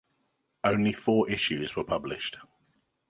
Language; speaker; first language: English; native; English